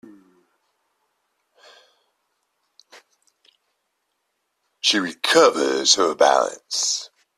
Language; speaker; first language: English; native; English